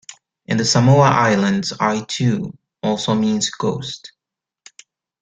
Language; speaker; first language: English; native; English